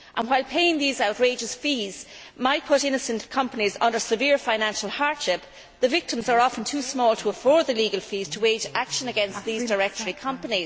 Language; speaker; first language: English; native; English